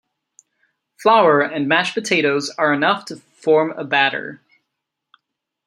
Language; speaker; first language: English; non-native, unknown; Czech